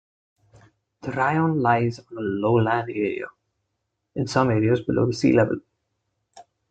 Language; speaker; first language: English; non-native, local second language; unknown